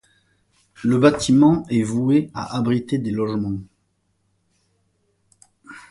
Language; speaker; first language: French; native; French